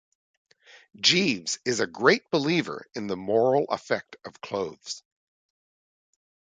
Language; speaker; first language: English; native; English